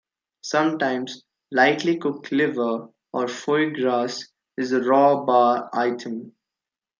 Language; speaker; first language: English; non-native, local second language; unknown